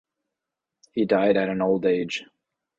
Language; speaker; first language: English; native; English